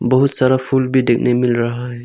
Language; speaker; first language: Hindi; non-native, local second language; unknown